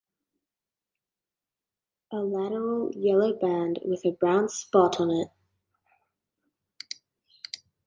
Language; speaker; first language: English; native; English